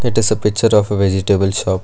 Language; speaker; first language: English; non-native, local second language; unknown